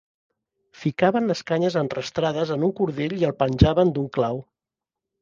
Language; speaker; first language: Catalan; native; Catalan